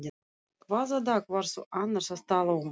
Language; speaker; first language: Icelandic; non-native, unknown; Russian